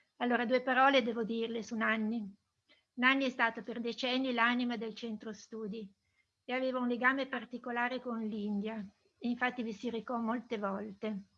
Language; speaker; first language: Italian; native; Italian